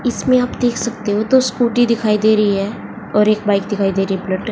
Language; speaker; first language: Hindi; native; Hindi